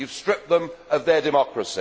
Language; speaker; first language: English; native; English